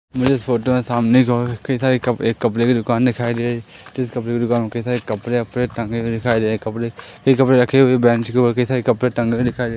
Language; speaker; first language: Hindi; native; Hindi